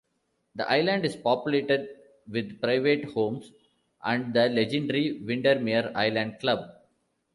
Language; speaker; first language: English; non-native, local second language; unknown